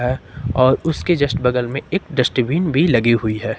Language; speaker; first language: Hindi; native; Hindi